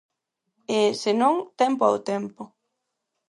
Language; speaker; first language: Galician; non-native, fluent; Spanish